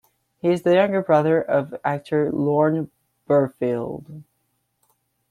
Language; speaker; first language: English; non-native, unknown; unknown